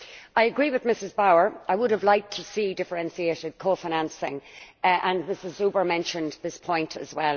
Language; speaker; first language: English; native; English